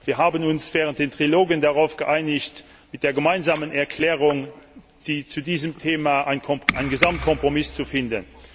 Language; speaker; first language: German; non-native, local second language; Luxembourgish